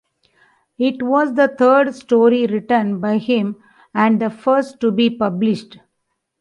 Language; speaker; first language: English; non-native, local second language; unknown